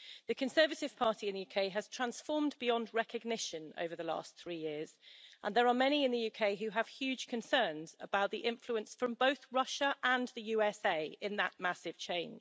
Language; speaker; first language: English; native; English